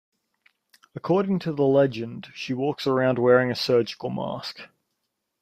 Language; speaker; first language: English; native; English